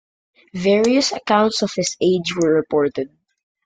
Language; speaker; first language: English; non-native, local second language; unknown